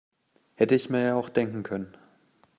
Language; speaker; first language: German; native; German